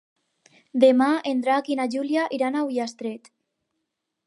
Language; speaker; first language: Catalan; non-native, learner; Spanish